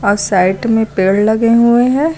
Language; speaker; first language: Hindi; native; Hindi